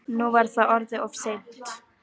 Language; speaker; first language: Icelandic; non-native, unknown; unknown